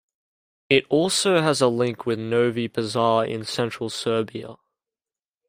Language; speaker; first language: English; native; English